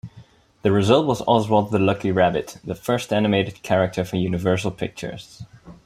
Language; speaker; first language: English; non-native, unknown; Dutch